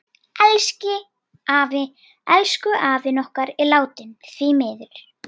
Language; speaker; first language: Icelandic; native; Icelandic